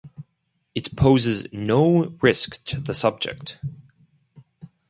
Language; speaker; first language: English; non-native, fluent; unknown